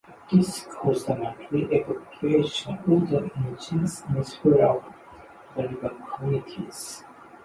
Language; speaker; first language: English; non-native, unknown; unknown